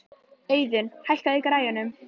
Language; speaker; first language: Icelandic; native; Icelandic